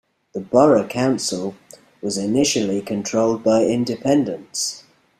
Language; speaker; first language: English; native; English